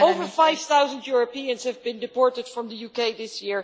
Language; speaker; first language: English; non-native, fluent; Dutch